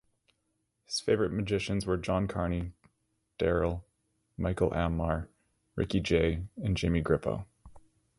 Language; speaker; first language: English; native; English